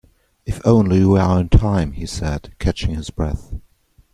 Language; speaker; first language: English; non-native, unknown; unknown